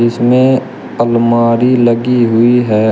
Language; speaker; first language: Hindi; native; Hindi